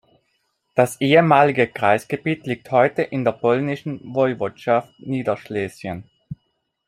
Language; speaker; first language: German; non-native, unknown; Italian